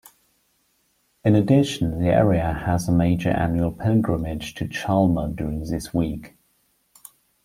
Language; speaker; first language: English; non-native, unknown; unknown